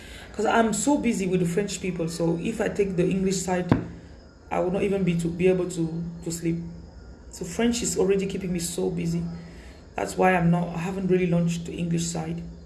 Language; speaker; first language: English; non-native, local second language; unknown